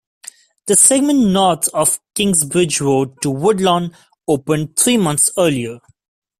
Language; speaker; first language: English; non-native, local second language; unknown